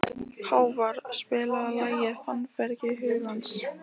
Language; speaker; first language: Icelandic; non-native, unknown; Lithuanian